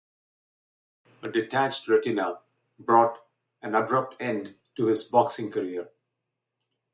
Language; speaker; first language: English; non-native, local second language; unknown